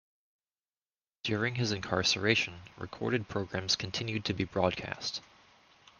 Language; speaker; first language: English; native; English